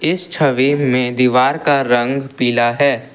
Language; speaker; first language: Hindi; non-native, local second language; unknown